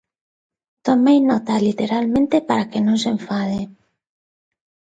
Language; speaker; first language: Galician; non-native, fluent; Spanish